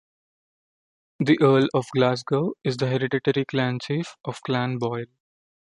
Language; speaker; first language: English; non-native, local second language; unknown